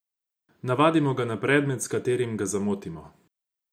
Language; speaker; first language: Slovenian; non-native, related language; Croatian